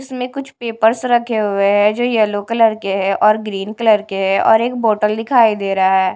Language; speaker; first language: Hindi; non-native, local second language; Punjabi